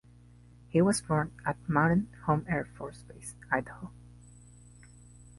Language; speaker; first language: English; non-native, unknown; Spanish